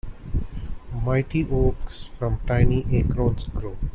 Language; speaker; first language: English; non-native, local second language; Tamil